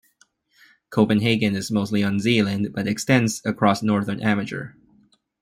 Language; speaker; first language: English; non-native, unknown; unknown